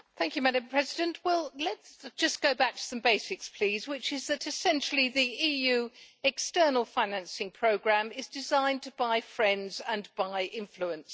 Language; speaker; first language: English; native; English